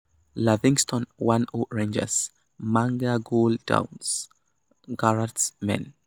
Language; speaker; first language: English; non-native, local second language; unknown